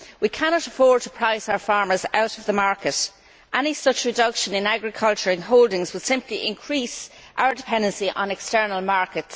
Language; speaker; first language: English; native; English